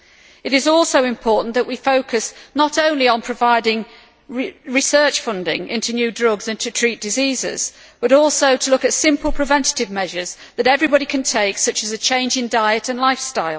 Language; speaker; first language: English; native; English